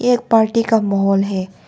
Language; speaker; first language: Hindi; non-native, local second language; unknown